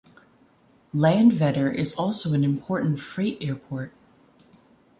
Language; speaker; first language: English; native; English